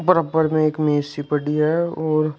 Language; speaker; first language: Hindi; native; Hindi